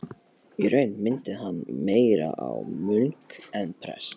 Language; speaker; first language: Icelandic; non-native, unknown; Polish